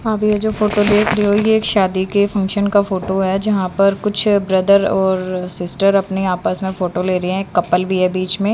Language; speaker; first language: Hindi; native; Hindi